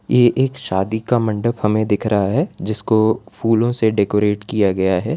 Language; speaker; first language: Hindi; non-native, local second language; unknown